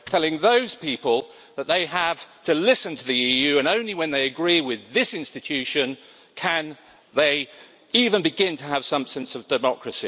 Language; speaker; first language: English; native; English